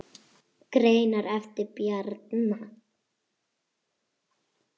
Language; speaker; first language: Icelandic; native; Icelandic